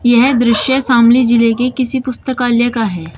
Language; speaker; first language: Hindi; native; Hindi